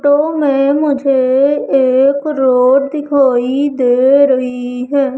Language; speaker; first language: Hindi; native; Hindi